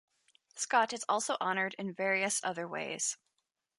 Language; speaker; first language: English; native; English